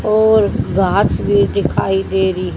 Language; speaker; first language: Hindi; native; Hindi